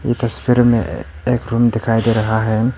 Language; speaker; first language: Hindi; non-native, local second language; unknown